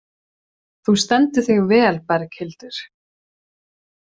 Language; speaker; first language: Icelandic; non-native, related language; Swedish